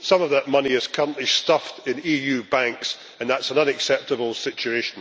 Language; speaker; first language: English; native; English